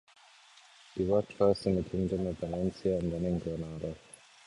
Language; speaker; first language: English; native; English